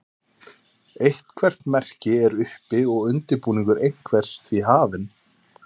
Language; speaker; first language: Icelandic; native; Icelandic